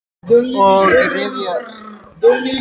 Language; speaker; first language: Icelandic; native; Icelandic